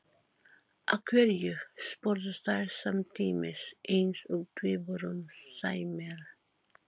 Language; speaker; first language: Icelandic; non-native, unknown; Filipino